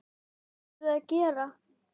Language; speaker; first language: Icelandic; native; Icelandic